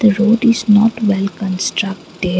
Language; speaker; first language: English; non-native, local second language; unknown